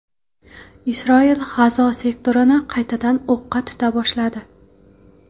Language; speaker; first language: Uzbek; non-native, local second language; Kara-Kalpak